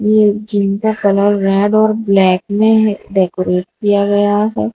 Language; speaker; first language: Hindi; non-native, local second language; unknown